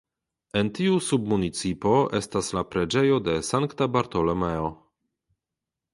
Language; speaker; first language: Esperanto; non-native, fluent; Polish